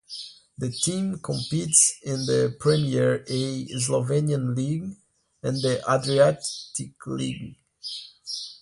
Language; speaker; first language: English; non-native, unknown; Portuguese